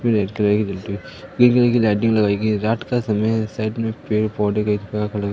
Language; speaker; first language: Hindi; native; Hindi